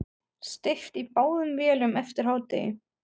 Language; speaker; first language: Icelandic; non-native, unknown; German